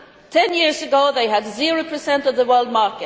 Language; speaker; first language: English; non-native, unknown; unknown